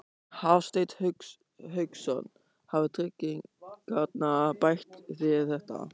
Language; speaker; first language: Icelandic; non-native, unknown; German